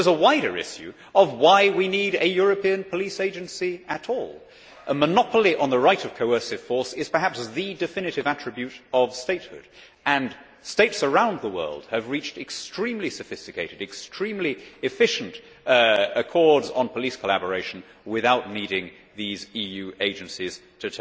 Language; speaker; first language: English; native; English